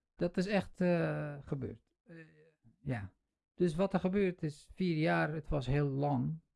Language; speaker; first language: Dutch; non-native, fluent; Central Kurdish